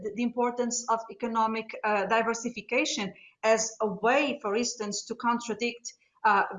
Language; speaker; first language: English; non-native, fluent; Portuguese